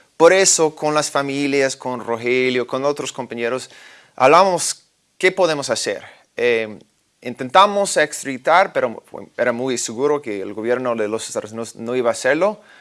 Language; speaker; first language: Spanish; non-native, fluent; English